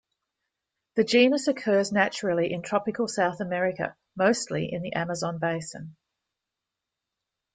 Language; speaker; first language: English; native; English